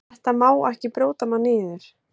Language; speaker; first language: Icelandic; native; Icelandic